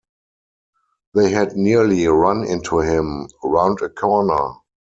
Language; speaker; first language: English; non-native, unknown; German